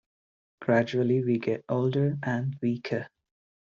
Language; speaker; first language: English; non-native, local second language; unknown